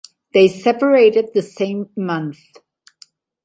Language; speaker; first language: English; non-native, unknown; Spanish